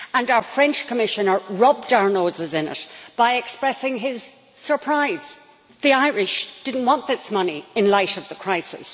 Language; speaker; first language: English; native; English